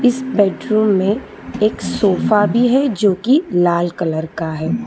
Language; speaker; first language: Hindi; non-native, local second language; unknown